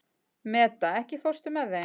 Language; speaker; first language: Icelandic; native; Icelandic